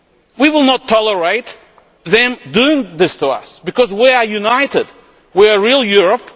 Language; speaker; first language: English; non-native, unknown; Lithuanian